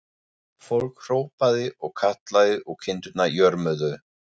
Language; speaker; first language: Icelandic; non-native, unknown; German